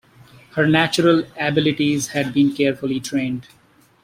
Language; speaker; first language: English; non-native, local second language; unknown